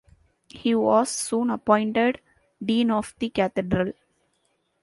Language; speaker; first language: English; non-native, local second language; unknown